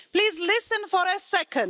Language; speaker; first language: English; non-native, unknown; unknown